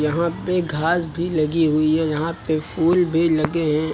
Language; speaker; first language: Hindi; native; Hindi